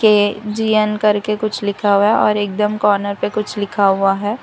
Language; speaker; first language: Hindi; non-native, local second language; Gujarati